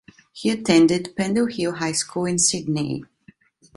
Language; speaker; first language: English; non-native, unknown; Italian